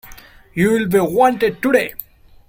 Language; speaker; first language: English; non-native, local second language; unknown